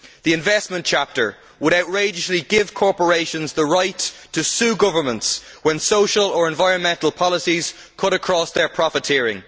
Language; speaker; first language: English; native; English